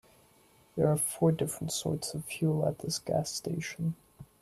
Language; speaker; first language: English; native; English